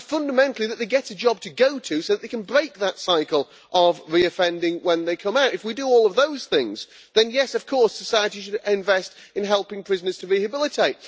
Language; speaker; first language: English; native; English